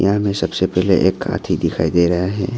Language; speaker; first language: Hindi; non-native, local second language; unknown